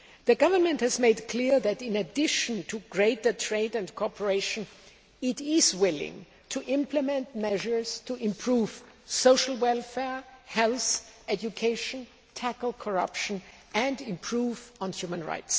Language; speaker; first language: English; non-native, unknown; German